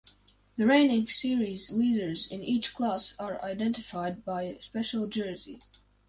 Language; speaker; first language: English; non-native, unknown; Latvian